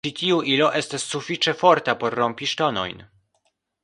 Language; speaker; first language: Esperanto; non-native, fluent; Polish